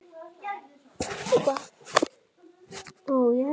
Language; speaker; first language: Icelandic; native; Icelandic